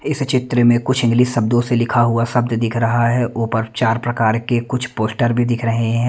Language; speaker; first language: Hindi; native; Hindi